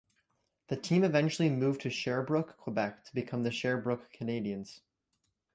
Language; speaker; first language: English; native; English